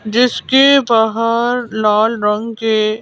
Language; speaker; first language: Hindi; native; Hindi